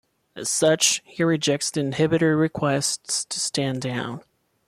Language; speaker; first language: English; non-native, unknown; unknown